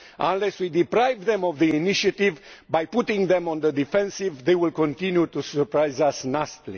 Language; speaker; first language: English; non-native, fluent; Romanian